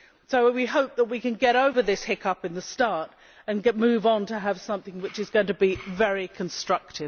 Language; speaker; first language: English; native; English